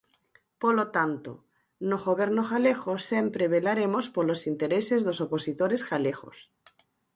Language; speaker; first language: Galician; native; Galician